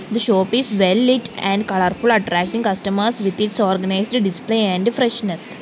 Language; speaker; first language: English; non-native, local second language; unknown